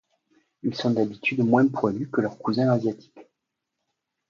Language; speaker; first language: French; native; French